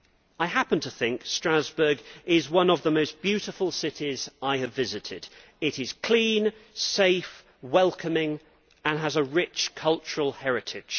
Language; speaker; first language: English; native; English